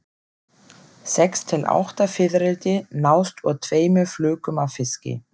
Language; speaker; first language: Icelandic; non-native, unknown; German